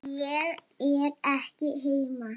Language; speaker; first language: Icelandic; non-native, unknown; Lithuanian